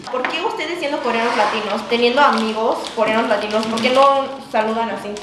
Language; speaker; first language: Spanish; early bilingual, other home language; Korean